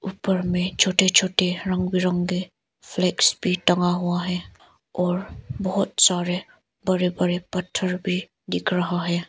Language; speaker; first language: Hindi; non-native, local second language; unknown